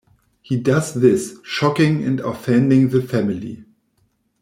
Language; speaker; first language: English; non-native, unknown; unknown